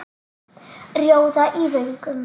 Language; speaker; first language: Icelandic; native; Icelandic